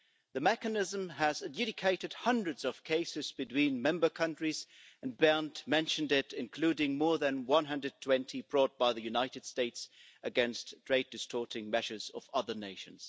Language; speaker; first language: English; non-native, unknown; German